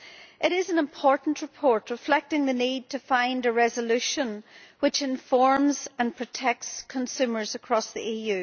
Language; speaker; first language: English; native; English